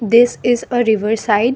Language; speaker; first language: English; non-native, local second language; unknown